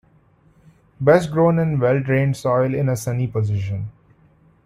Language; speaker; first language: English; non-native, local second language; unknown